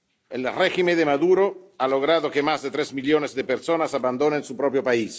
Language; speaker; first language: Spanish; non-native, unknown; Italian